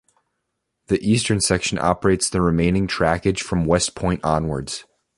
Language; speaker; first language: English; native; English